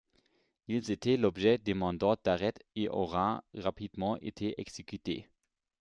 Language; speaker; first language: French; non-native, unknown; German